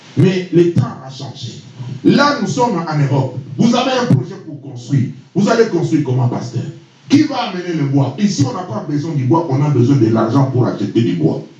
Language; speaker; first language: French; non-native, local second language; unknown